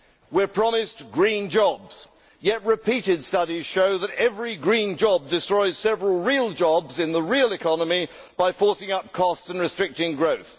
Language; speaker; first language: English; native; English